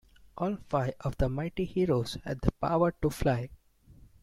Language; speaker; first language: English; non-native, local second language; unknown